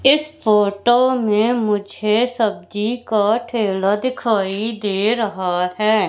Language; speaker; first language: Hindi; native; Hindi